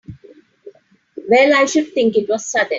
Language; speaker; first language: English; non-native, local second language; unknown